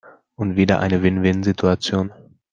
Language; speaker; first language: German; non-native, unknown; Slovak